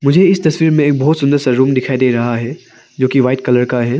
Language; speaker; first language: Hindi; non-native, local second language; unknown